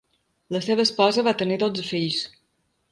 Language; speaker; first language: Catalan; native; Catalan